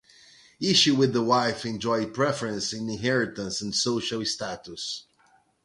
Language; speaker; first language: English; non-native, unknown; Portuguese